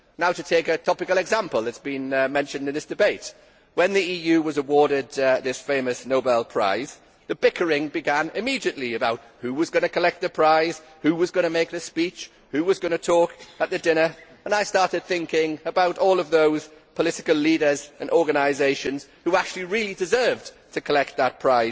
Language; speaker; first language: English; native; English